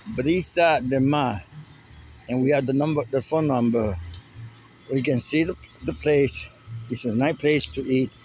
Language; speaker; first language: English; non-native, local second language; Spanish